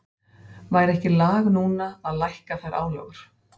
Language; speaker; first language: Icelandic; native; Icelandic